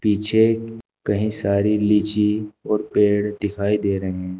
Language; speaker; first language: Hindi; native; Hindi